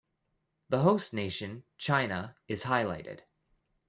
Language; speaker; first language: English; native; English